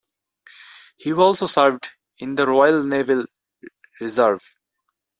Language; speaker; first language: English; non-native, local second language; Bangla